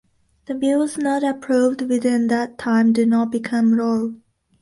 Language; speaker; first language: English; non-native, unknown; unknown